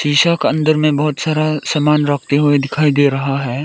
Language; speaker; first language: Hindi; non-native, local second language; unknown